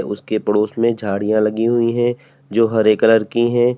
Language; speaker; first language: Hindi; native; Hindi